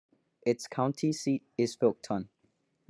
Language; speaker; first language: English; non-native, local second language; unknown